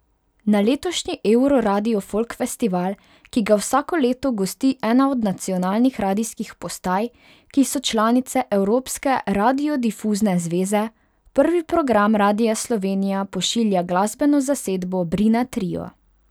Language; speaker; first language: Slovenian; non-native, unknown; Hungarian